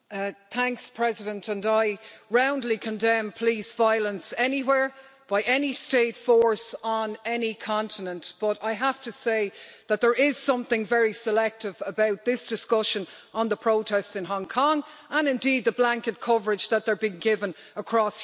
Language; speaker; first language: English; native; English